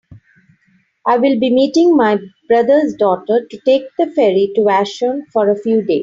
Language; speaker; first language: English; non-native, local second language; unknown